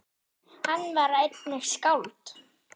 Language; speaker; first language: Icelandic; non-native, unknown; German